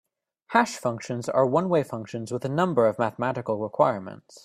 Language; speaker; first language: English; native; English